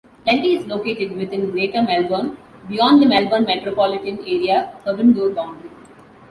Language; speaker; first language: English; non-native, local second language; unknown